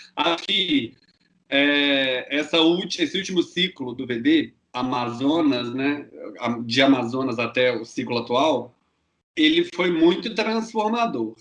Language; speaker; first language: Portuguese; native; Portuguese